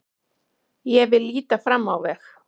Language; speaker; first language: Icelandic; native; Icelandic